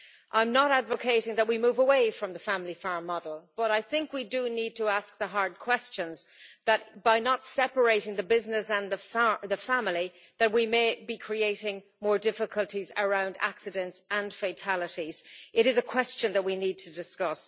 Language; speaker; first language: English; native; English